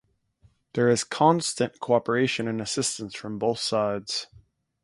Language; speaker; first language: English; native; English